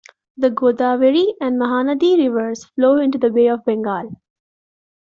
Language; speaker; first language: English; non-native, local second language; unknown